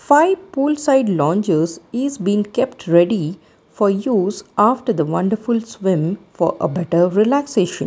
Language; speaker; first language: English; non-native, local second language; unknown